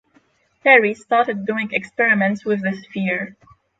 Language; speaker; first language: English; non-native, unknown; Polish